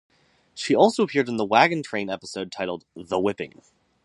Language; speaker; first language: English; native; English